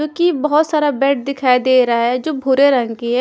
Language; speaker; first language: Hindi; non-native, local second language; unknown